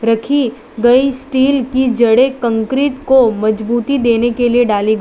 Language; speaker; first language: Hindi; non-native, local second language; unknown